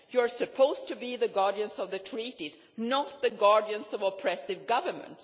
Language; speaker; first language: English; non-native, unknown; Swedish